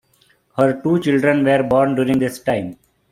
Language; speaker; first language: English; non-native, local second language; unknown